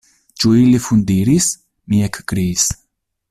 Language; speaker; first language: Esperanto; non-native, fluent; Italian